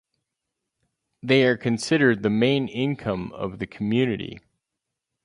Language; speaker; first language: English; native; English